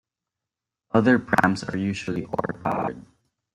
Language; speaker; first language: English; non-native, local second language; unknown